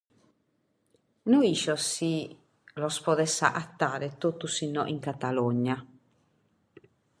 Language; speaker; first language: Sardinian; native; Sardinian